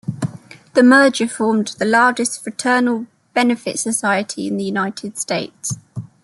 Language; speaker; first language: English; native; English